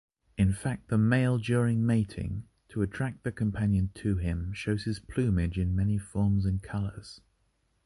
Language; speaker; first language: English; native; English